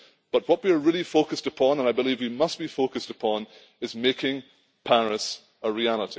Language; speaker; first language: English; native; English